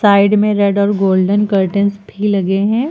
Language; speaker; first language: Hindi; native; Hindi